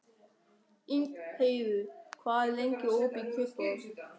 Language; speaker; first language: Icelandic; non-native, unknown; German